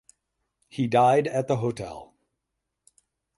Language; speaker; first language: English; native; English